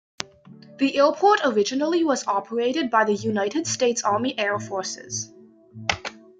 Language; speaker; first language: English; native; English